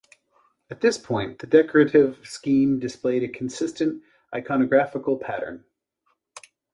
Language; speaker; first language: English; native; English